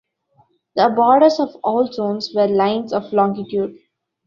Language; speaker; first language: English; non-native, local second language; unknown